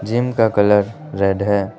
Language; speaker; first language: Hindi; non-native, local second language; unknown